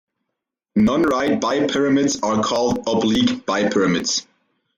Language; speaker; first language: English; non-native, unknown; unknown